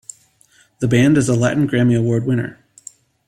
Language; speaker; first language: English; native; English